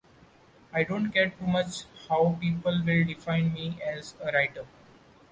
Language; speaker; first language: English; non-native, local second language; Marathi